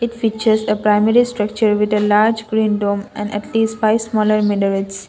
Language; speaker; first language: English; non-native, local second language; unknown